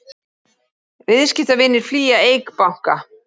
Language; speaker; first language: Icelandic; native; Icelandic